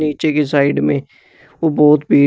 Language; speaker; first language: Hindi; native; Hindi